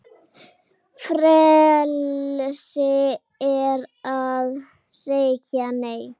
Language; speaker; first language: Icelandic; native; Icelandic